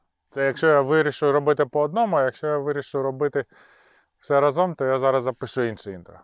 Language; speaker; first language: Ukrainian; native; Ukrainian